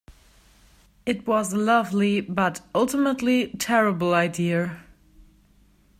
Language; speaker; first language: English; non-native, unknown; German